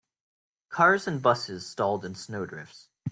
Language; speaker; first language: English; native; English